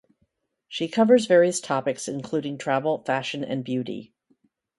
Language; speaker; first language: English; native; English